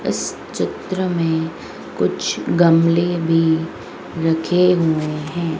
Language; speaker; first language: Hindi; native; Hindi